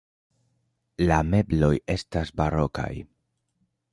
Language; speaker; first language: Esperanto; non-native, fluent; Spanish